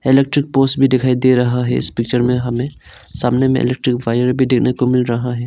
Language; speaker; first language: Hindi; non-native, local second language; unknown